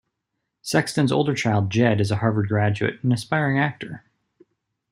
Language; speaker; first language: English; native; English